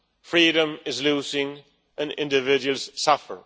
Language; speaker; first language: English; non-native, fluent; Swedish